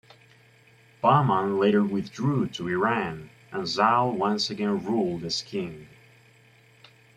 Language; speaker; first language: English; native; English